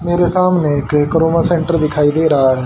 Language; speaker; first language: Hindi; native; Hindi